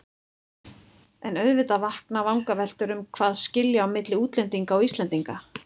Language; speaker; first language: Icelandic; native; Icelandic